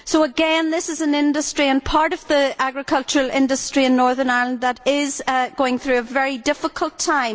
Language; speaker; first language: English; native; English